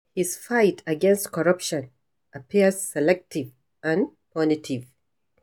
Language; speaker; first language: English; non-native, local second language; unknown